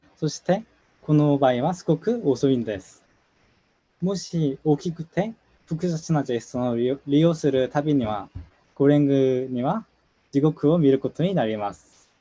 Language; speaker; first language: Japanese; non-native, fluent; Korean